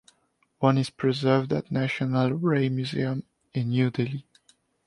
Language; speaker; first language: English; non-native, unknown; French